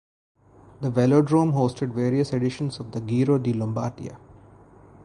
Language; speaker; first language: English; non-native, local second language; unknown